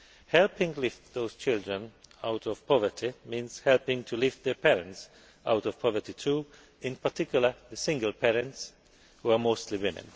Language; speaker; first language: English; non-native, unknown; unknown